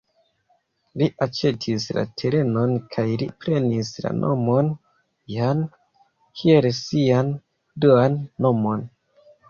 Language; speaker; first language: Esperanto; non-native, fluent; Kinyarwanda